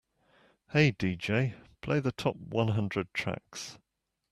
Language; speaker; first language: English; native; English